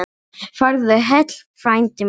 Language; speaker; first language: Icelandic; non-native, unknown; English